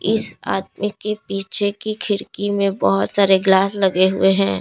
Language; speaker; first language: Hindi; non-native, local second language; Assamese